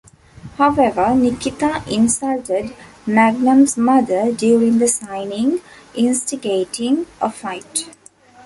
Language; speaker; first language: English; non-native, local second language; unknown